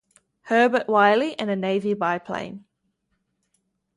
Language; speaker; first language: English; native; English